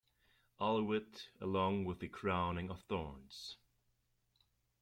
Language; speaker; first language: English; non-native, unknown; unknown